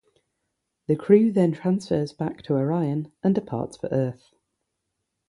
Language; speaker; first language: English; native; English